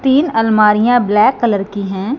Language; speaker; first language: Hindi; non-native, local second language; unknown